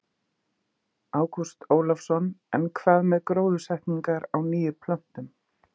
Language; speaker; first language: Icelandic; native; Icelandic